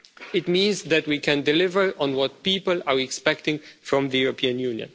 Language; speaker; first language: English; non-native, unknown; Romanian